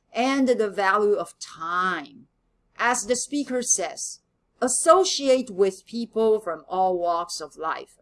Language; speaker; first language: English; non-native, fluent; Chinese